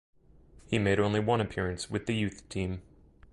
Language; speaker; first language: English; native; English